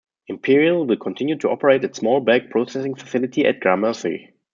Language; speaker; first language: English; non-native, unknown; German